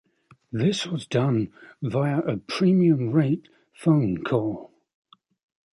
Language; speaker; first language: English; native; English